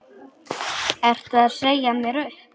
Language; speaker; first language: Icelandic; non-native, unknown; Polish